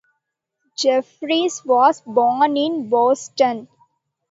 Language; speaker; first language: English; non-native, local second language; Tamil